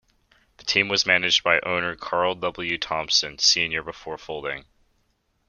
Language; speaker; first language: English; native; English